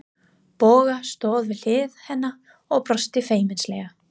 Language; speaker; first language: Icelandic; non-native, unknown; English